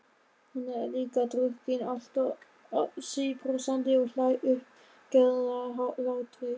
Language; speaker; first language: Icelandic; non-native, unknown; German